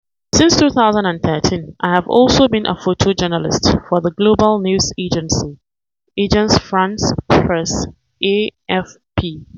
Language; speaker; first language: English; non-native, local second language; Hausa